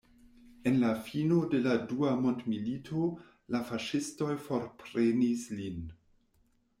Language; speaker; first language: Esperanto; non-native, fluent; German